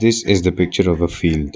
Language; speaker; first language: English; non-native, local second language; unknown